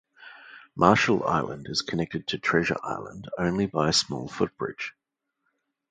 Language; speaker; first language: English; native; English